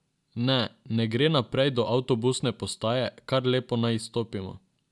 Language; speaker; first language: Slovenian; non-native, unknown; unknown